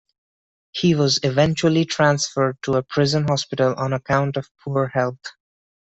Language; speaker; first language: English; non-native, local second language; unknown